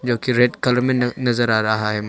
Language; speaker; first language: Hindi; non-native, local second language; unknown